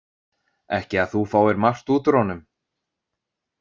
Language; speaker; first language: Icelandic; native; Icelandic